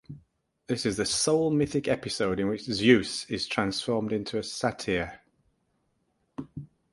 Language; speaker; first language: English; native; English